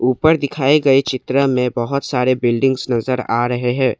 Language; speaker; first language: Hindi; non-native, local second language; Assamese